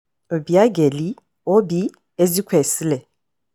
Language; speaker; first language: English; non-native, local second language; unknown